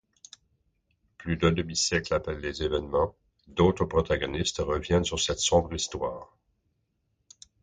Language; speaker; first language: French; native; French